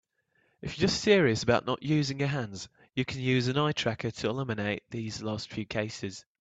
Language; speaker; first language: English; native; English